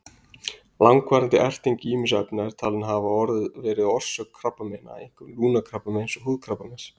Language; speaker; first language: Icelandic; native; Icelandic